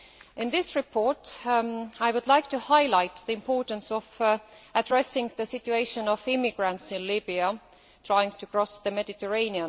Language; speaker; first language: English; non-native, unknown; Estonian